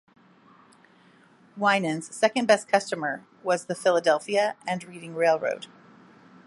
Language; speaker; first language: English; native; English